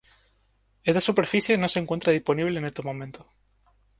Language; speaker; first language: Spanish; native; Spanish